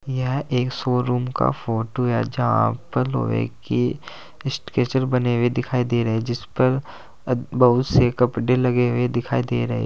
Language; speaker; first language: Hindi; native; Hindi